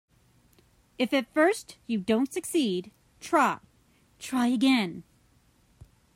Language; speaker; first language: English; native; English